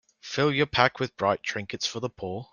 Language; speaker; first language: English; native; English